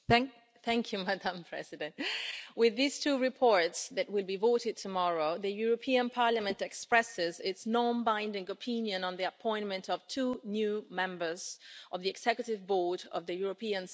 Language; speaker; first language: English; non-native, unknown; Italian